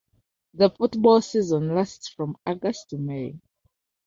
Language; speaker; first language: English; non-native, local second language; Ganda